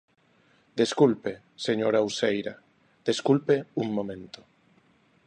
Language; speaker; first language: Galician; non-native, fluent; Spanish